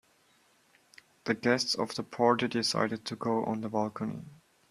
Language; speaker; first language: English; non-native, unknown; German